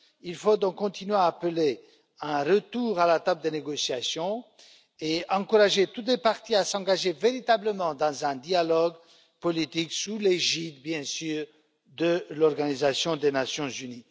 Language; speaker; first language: French; non-native, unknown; Romanian